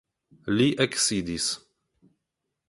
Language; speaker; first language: Esperanto; non-native, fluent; Polish